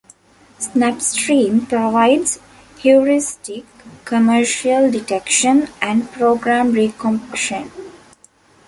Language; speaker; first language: English; non-native, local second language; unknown